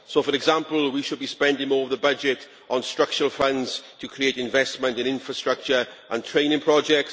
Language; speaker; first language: English; native; English